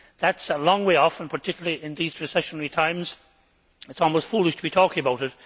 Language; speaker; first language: English; native; English